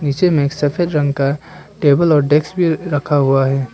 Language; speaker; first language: Hindi; non-native, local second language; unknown